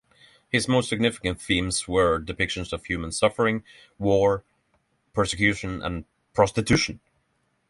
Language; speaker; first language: English; non-native, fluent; Norwegian